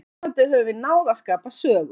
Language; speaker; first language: Icelandic; native; Icelandic